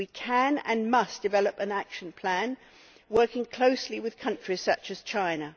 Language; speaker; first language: English; native; English